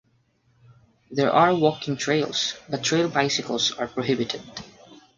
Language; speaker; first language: English; non-native, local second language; Filipino